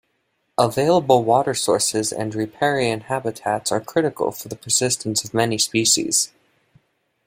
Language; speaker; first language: English; native; English